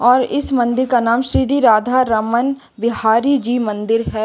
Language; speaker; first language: Hindi; native; Hindi